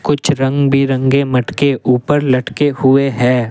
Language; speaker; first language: Hindi; non-native, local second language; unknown